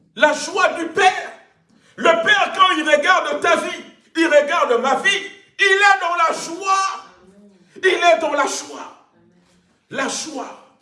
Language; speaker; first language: French; non-native, local second language; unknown